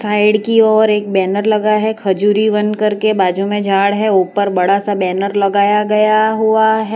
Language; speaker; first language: Hindi; non-native, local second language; Gujarati